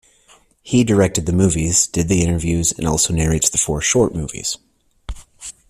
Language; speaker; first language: English; native; English